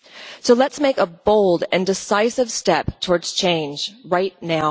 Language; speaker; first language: English; non-native, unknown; Dutch